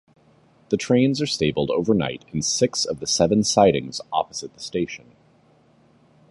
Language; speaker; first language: English; native; English